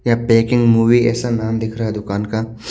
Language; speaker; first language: Hindi; native; Hindi